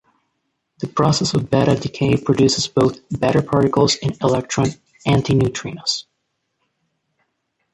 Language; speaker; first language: English; non-native, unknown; Spanish